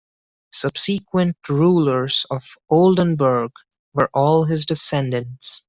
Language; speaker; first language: English; non-native, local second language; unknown